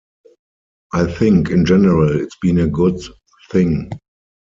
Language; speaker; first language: English; non-native, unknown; German